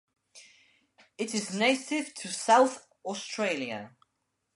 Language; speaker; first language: English; non-native, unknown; Spanish